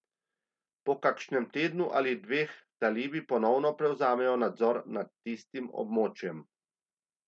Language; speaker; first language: Slovenian; native; Slovenian